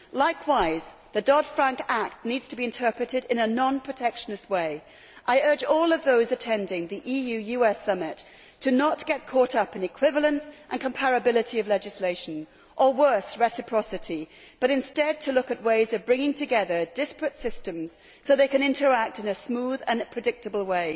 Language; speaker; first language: English; native; English